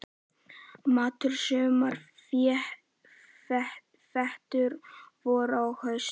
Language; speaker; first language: Icelandic; native; Icelandic